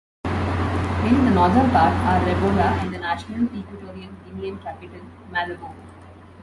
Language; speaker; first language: English; non-native, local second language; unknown